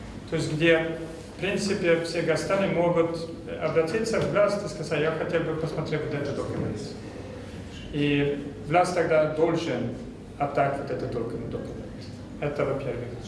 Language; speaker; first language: Russian; non-native, fluent; Swedish